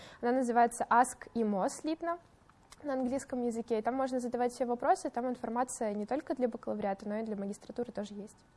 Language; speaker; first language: Russian; native; Russian